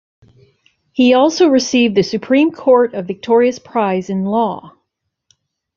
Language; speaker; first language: English; native; English